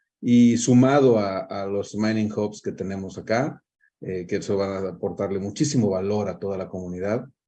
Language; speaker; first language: Spanish; native; Spanish